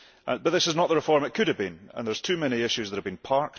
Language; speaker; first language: English; early bilingual, heritage; English